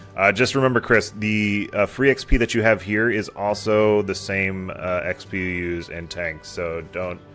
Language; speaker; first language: English; native; English